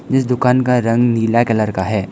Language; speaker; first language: Hindi; non-native, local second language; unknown